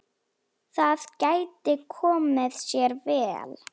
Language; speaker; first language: Icelandic; non-native, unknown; Slovak